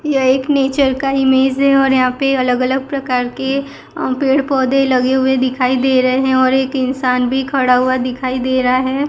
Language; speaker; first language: Hindi; non-native, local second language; Gujarati